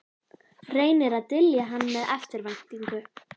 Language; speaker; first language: Icelandic; native; Icelandic